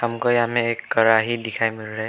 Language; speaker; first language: Hindi; early bilingual, other home language; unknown